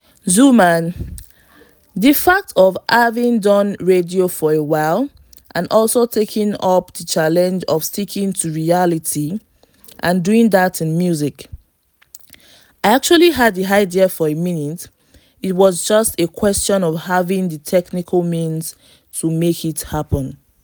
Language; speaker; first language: English; non-native, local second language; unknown